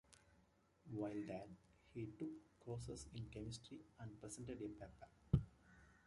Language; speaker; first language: English; native; English